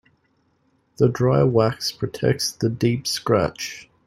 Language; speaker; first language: English; native; English